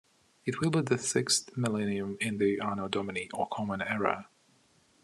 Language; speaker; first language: English; non-native, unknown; Ukrainian